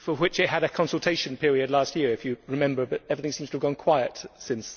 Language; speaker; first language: English; native; English